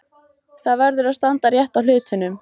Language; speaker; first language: Icelandic; native; Icelandic